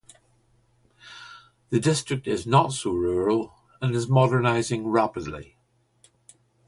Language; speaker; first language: English; native; English